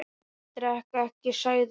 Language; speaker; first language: Icelandic; native; Icelandic